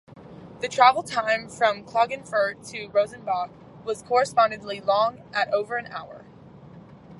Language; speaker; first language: English; native; English